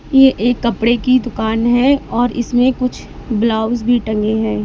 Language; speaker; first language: Hindi; native; Hindi